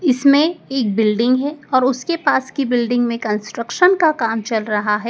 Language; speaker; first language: Hindi; native; Hindi